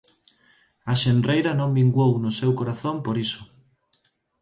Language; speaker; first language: Galician; non-native, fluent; Spanish